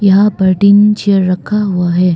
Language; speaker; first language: Hindi; non-native, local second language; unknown